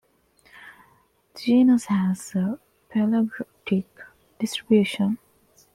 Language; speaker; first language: English; non-native, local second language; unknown